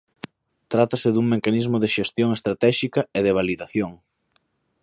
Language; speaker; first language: Galician; native; Galician